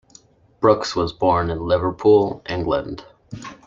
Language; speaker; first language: English; native; English